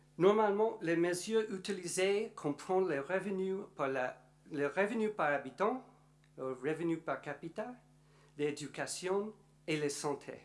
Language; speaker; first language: French; non-native, learner; English